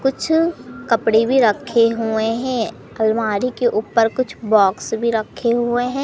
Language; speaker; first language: Hindi; native; Hindi